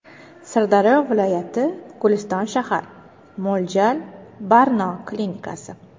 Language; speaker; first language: Uzbek; native; Uzbek